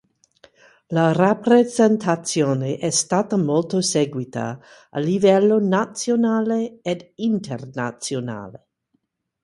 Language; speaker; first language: Italian; non-native, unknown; English